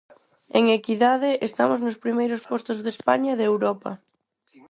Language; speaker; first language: Galician; non-native, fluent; Spanish